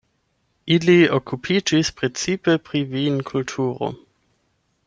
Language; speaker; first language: Esperanto; non-native, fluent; German